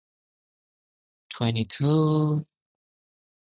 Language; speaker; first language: English; non-native, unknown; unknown